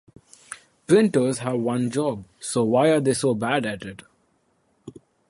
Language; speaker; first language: English; non-native, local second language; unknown